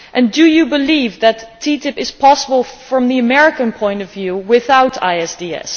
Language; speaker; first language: English; non-native, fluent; Dutch